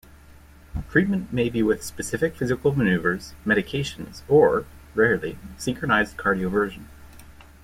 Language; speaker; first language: English; native; English